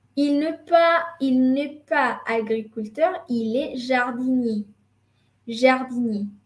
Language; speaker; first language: French; non-native, fluent; Spanish